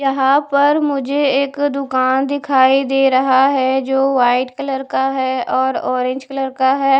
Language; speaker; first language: Hindi; non-native, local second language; Punjabi